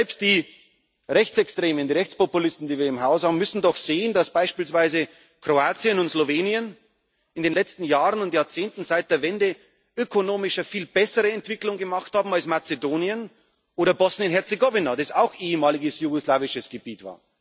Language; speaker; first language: German; native; German